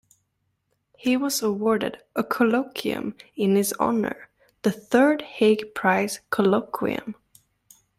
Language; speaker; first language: English; native; English